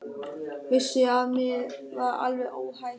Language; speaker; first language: Icelandic; non-native, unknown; German